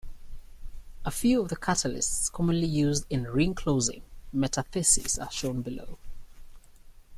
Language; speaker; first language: English; native; English